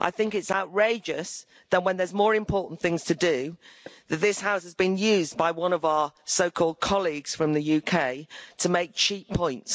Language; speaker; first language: English; native; English